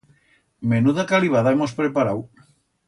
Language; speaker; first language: Aragonese; native; Aragonese